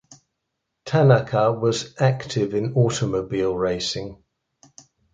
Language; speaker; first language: English; native; English